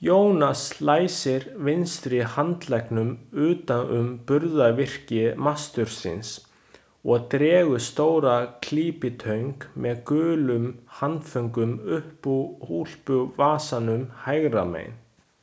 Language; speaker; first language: Icelandic; non-native, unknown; Chinese